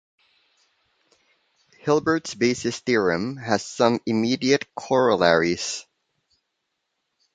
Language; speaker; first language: English; non-native, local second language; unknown